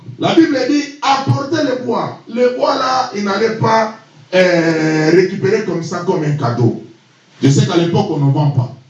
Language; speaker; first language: French; non-native, local second language; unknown